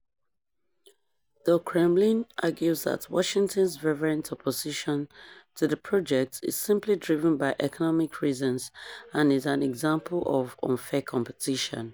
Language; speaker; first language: English; non-native, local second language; Yoruba